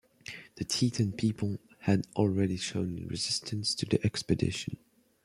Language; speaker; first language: English; non-native, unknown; French